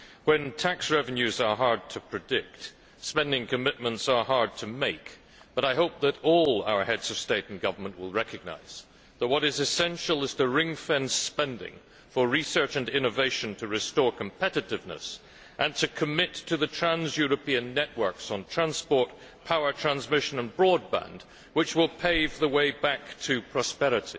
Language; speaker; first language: English; native; English